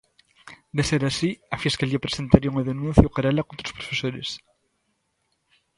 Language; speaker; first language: Galician; native; Galician